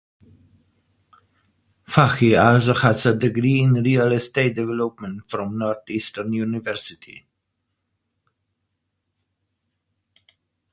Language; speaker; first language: English; non-native, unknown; Slovenian